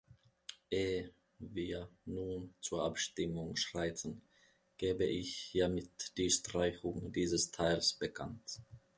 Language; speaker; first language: German; non-native, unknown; Finnish